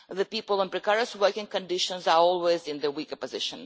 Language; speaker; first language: English; non-native, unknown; Russian